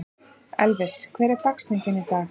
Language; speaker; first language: Icelandic; native; Icelandic